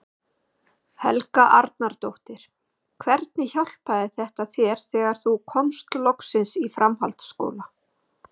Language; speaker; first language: Icelandic; native; Icelandic